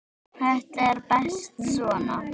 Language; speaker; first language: Icelandic; native; Icelandic